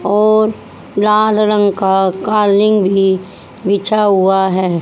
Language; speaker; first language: Hindi; native; Hindi